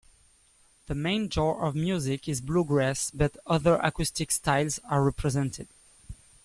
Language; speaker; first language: English; non-native, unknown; French